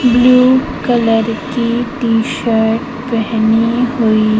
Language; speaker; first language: Hindi; native; Hindi